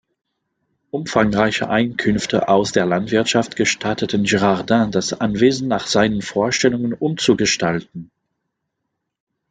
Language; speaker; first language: German; non-native, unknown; French